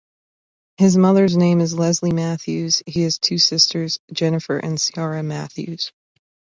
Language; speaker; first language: English; native; English